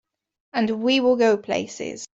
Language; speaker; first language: English; native; English